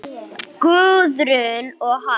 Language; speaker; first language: Icelandic; non-native, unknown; English